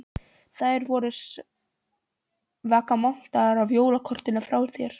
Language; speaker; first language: Icelandic; non-native, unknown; Polish